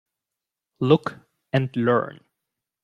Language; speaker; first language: English; non-native, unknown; German